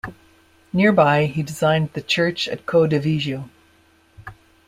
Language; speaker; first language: English; native; English